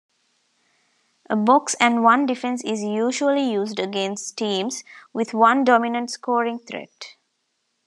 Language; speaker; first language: English; non-native, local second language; Tamil